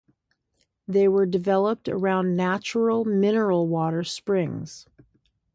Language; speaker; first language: English; native; English